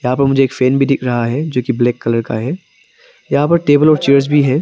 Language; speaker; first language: Hindi; non-native, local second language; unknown